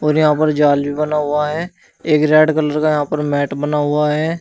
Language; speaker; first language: Hindi; native; Hindi